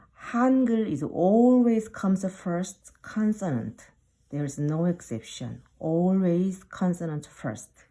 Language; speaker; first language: English; non-native, fluent; Korean